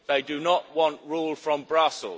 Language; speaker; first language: English; native; English